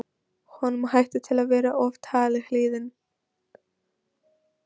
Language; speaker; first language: Icelandic; non-native, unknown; Polish